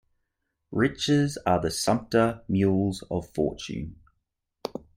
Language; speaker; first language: English; native; English